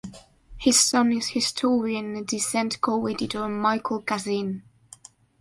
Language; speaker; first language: English; non-native, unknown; Spanish